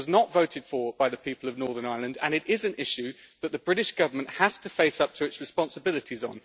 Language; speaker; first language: English; native; English